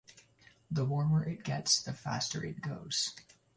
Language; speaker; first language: English; native; English